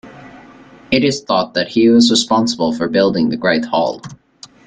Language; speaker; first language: English; native; English